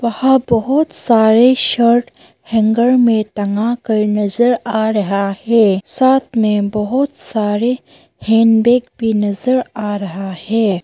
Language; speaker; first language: Hindi; non-native, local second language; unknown